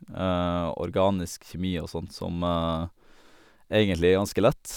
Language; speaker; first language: Norwegian; native; Norwegian